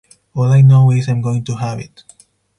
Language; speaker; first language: English; non-native, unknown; Spanish